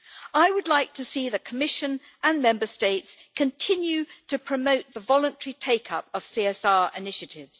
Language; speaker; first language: English; native; English